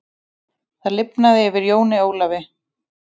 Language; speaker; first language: Icelandic; native; Icelandic